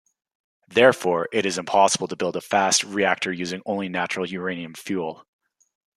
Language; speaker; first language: English; native; English